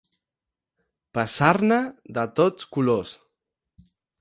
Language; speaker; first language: Catalan; non-native, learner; Spanish